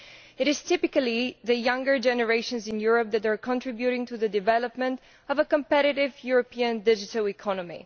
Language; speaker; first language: English; non-native, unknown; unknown